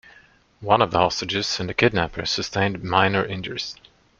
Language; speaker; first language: English; non-native, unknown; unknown